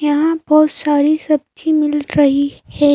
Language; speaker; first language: Hindi; native; Hindi